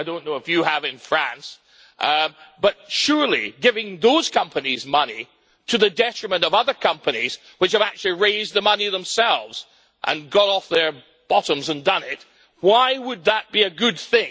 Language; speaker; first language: English; native; English